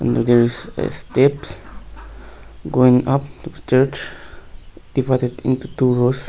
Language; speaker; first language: English; non-native, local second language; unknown